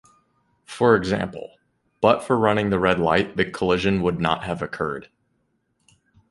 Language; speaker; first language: English; native; English